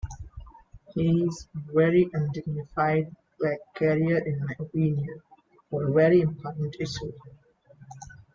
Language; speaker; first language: English; non-native, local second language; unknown